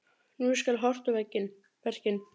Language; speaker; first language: Icelandic; native; Icelandic